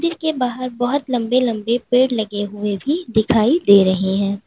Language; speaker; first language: Hindi; native; Hindi